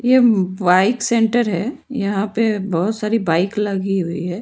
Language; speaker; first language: Hindi; non-native, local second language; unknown